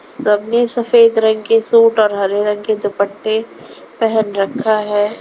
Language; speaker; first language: Hindi; native; Hindi